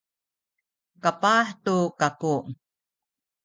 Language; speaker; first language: Sakizaya; native; Sakizaya